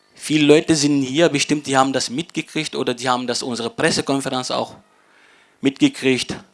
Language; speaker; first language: German; non-native, fluent; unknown